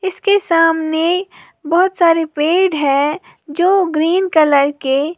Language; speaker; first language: Hindi; native; Hindi